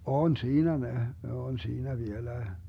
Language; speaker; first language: Finnish; early bilingual, heritage; Finnish